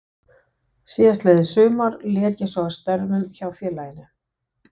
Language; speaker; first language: Icelandic; non-native, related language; Danish